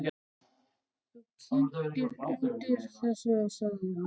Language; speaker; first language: Icelandic; native; Icelandic